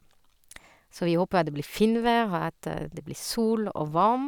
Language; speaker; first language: Norwegian; non-native, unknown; French